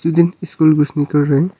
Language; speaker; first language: Hindi; non-native, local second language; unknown